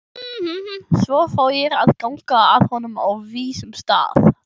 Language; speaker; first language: Icelandic; non-native, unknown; German